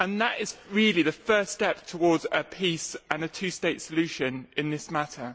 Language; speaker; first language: English; native; English